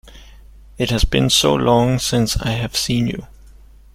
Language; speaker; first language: English; native; English